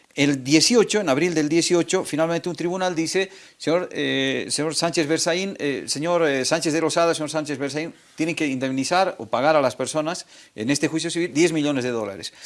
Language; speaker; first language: Spanish; native; Spanish